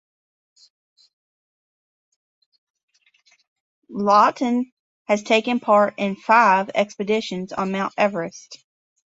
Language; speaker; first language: English; native; English